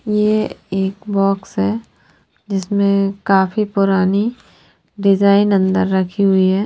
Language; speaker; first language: Hindi; non-native, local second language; Punjabi